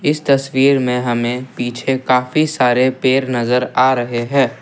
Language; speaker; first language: Hindi; non-native, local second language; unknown